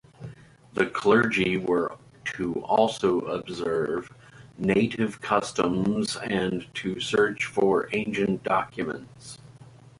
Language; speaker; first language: English; native; English